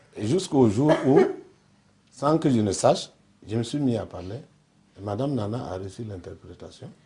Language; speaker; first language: French; non-native, local second language; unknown